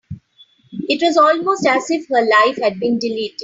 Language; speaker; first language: English; non-native, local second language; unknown